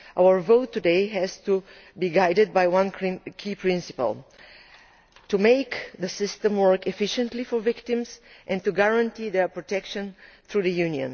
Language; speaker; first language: English; non-native, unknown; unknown